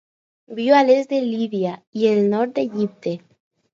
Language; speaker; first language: Catalan; non-native, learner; Spanish